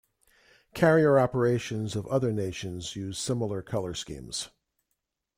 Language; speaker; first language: English; native; English